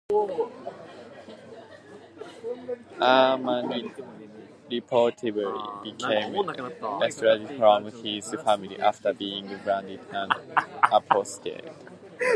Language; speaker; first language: English; non-native, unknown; Japanese